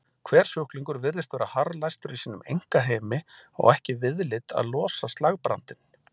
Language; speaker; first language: Icelandic; native; Icelandic